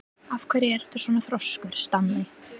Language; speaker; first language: Icelandic; non-native, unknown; English